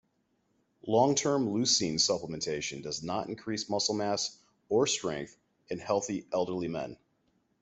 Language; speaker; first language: English; native; English